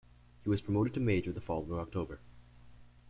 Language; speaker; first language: English; native; English